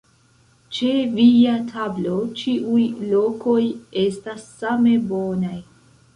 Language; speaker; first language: Esperanto; non-native, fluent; Central Kurdish